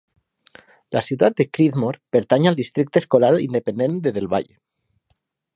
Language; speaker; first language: Catalan; non-native, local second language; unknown